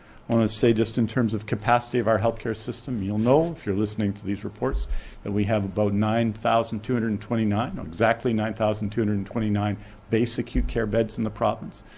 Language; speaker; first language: English; native; English